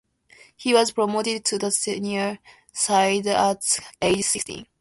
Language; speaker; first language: English; non-native, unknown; Japanese